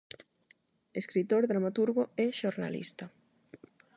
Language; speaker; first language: Galician; non-native, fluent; Spanish